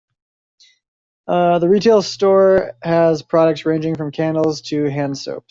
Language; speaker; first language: English; native; English